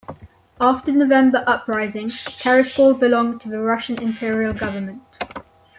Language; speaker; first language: English; native; English